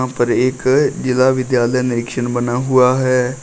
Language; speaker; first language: Hindi; native; Hindi